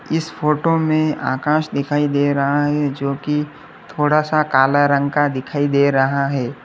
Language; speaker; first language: Hindi; native; Hindi